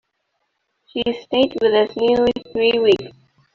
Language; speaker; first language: English; non-native, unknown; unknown